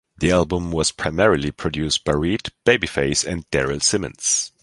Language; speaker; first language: English; non-native, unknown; German